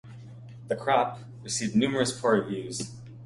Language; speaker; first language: English; native; English